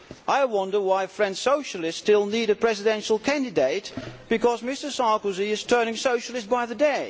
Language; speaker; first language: English; non-native, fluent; Dutch